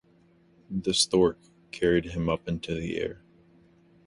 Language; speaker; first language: English; native; English